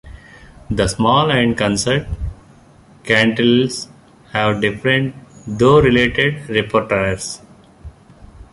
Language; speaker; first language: English; non-native, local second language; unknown